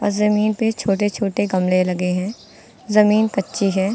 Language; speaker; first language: Hindi; native; Hindi